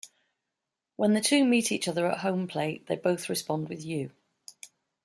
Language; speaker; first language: English; native; English